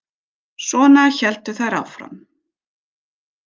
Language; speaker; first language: Icelandic; non-native, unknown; German